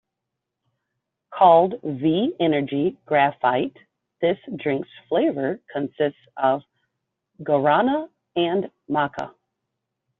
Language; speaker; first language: English; native; English